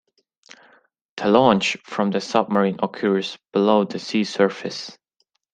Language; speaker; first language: English; non-native, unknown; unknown